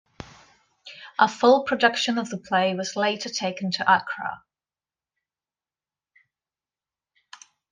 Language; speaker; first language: English; non-native, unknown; Catalan